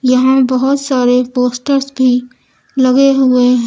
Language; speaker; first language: Hindi; native; Hindi